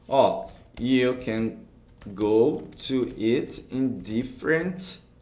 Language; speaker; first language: English; non-native, fluent; Portuguese